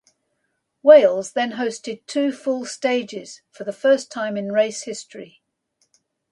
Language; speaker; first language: English; native; English